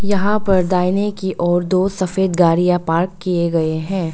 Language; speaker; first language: Hindi; non-native, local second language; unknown